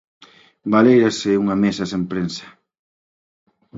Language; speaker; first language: Galician; native; Galician